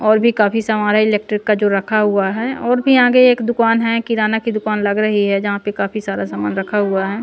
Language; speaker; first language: Hindi; non-native, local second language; Punjabi